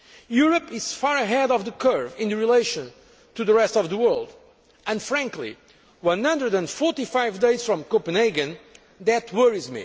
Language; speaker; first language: English; non-native, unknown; Portuguese